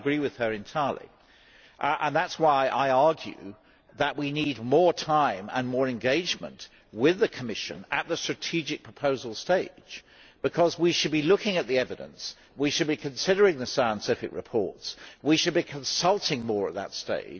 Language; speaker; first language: English; native; English